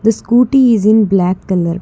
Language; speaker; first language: English; non-native, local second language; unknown